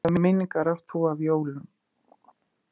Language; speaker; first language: Icelandic; native; Icelandic